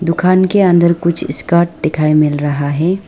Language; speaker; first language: Hindi; non-native, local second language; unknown